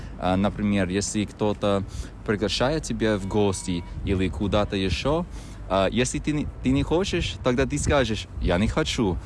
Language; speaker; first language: Russian; non-native, fluent; English